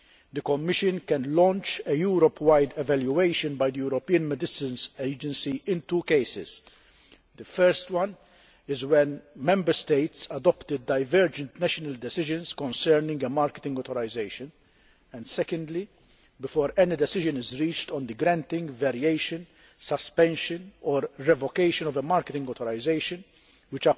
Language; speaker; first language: English; non-native, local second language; Maltese